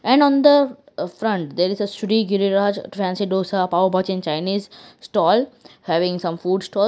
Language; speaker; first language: English; non-native, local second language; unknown